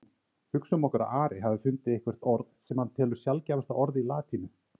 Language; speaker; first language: Icelandic; native; Icelandic